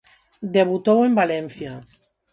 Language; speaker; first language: Galician; non-native, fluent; Spanish